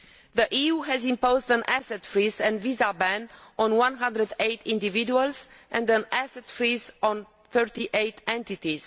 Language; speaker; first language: English; non-native, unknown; Romanian